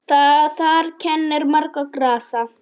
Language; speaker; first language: Icelandic; non-native, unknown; Polish